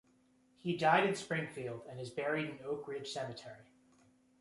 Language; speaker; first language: English; native; English